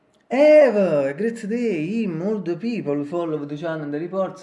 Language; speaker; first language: English; non-native, fluent; Italian